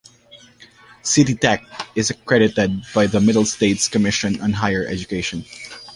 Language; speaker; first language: English; non-native, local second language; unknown